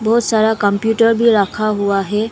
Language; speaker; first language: Hindi; early bilingual, other home language; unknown